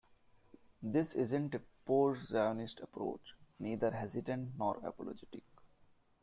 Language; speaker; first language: English; non-native, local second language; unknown